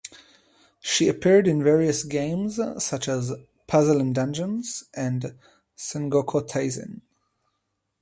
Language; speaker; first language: English; non-native, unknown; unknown